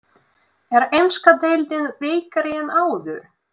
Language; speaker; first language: Icelandic; non-native, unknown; Russian